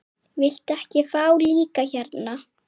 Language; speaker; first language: Icelandic; native; Icelandic